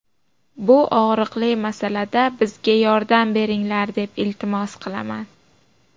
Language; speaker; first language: Uzbek; native; Uzbek